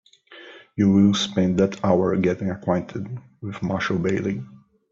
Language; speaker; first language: English; native; English